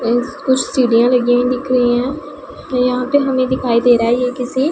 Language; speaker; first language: Hindi; non-native, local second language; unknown